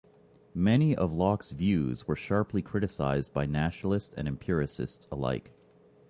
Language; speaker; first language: English; native; English